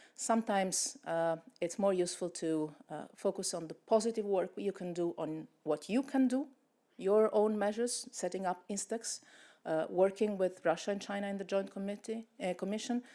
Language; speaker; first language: English; non-native, fluent; Italian